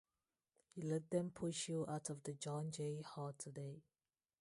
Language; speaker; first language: English; non-native, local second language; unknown